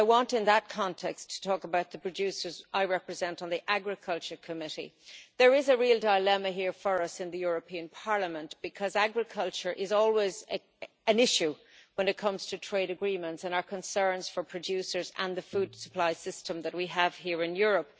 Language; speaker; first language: English; native; English